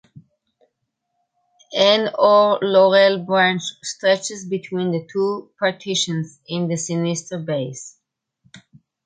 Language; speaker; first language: English; non-native, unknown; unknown